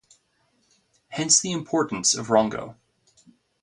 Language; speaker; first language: English; native; English